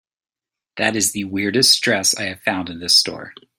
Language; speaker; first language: English; native; English